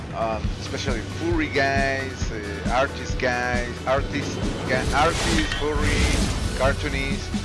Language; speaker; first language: English; non-native, learner; Spanish